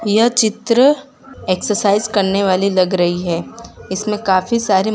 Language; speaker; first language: Hindi; non-native, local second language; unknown